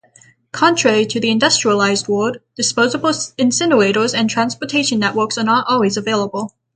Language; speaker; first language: English; native; English